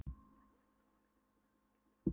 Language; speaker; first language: Icelandic; non-native, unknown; Polish